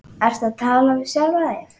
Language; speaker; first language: Icelandic; native; Icelandic